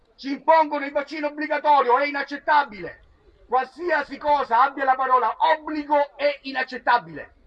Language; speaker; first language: Italian; native; Italian